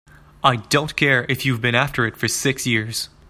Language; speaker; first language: English; native; English